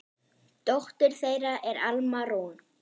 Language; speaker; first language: Icelandic; non-native, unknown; German